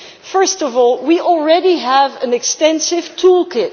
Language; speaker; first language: English; non-native, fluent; Dutch